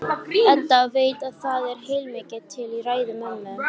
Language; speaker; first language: Icelandic; native; Icelandic